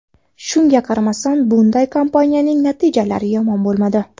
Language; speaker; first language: Uzbek; non-native, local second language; Kara-Kalpak